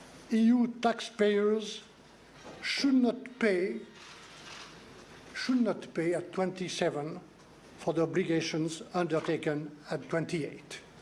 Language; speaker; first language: English; non-native, fluent; French